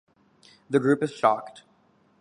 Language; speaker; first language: English; native; English